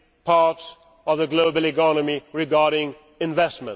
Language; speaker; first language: English; non-native, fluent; Swedish